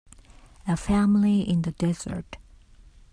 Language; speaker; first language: English; native; English